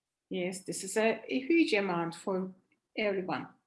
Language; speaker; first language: English; non-native, fluent; Turkish